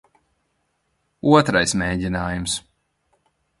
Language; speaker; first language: Latvian; non-native, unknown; Lithuanian